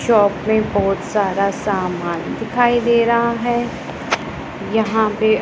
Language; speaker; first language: Hindi; non-native, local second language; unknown